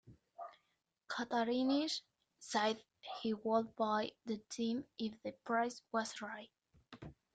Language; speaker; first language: English; non-native, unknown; Spanish